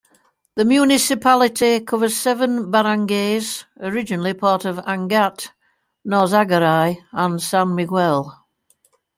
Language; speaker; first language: English; native; English